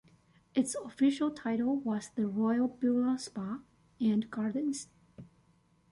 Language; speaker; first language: English; non-native, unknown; Chinese